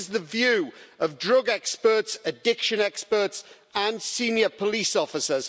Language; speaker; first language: English; native; English